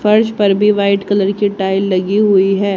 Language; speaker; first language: Hindi; native; Hindi